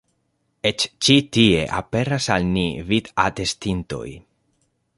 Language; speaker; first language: Esperanto; non-native, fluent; Spanish